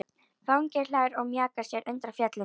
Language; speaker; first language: Icelandic; native; Icelandic